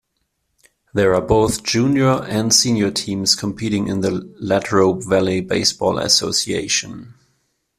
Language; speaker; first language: English; non-native, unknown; German